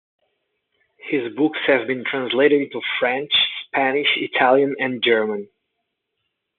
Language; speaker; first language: English; non-native, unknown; Portuguese